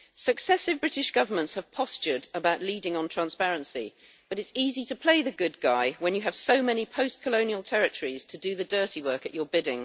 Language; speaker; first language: English; native; English